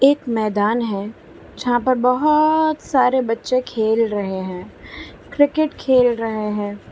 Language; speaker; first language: Hindi; non-native, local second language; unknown